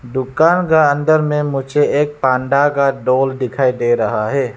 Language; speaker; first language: Hindi; non-native, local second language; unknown